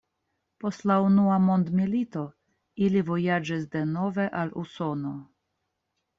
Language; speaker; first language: Esperanto; non-native, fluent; Russian